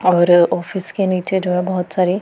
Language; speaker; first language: Hindi; non-native, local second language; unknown